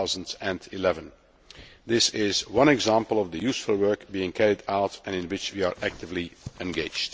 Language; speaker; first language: English; non-native, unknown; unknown